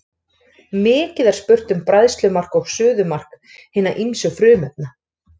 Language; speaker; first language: Icelandic; native; Icelandic